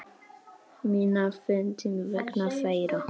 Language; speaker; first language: Icelandic; non-native, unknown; Polish